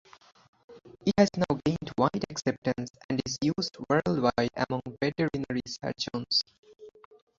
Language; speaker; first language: English; non-native, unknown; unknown